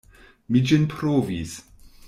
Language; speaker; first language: Esperanto; non-native, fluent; German